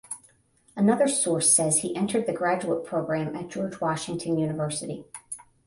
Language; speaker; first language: English; native; English